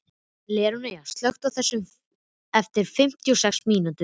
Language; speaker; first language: Icelandic; native; Icelandic